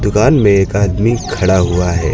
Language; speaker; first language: Hindi; native; Hindi